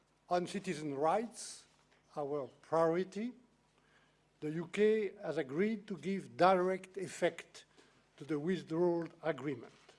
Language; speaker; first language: English; non-native, fluent; French